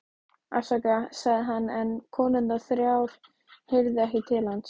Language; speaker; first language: Icelandic; native; Icelandic